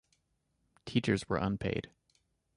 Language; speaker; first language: English; native; English